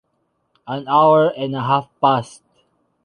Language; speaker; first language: English; non-native, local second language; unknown